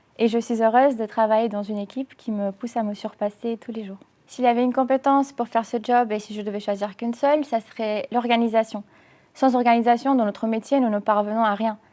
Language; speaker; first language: French; non-native, fluent; Romanian